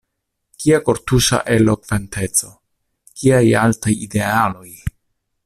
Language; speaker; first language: Esperanto; non-native, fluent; Italian